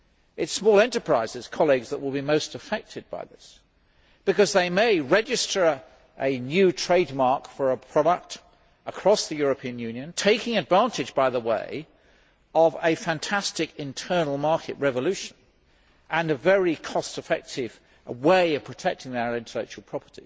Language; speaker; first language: English; native; English